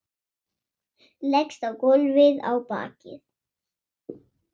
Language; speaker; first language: Icelandic; non-native, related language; Swedish